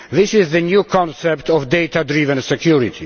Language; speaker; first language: English; non-native, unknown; Polish